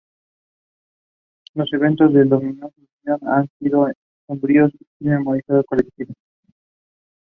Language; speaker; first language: English; non-native, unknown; Spanish